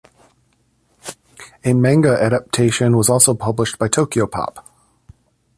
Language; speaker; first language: English; native; English